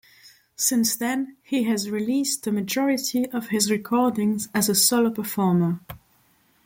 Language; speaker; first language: English; non-native, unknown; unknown